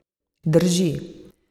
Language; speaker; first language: Slovenian; native; Slovenian